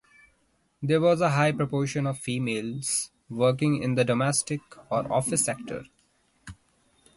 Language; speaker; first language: English; non-native, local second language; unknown